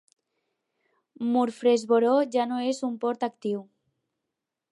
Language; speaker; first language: Catalan; non-native, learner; Spanish